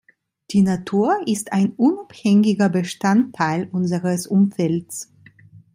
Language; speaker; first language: German; non-native, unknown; Italian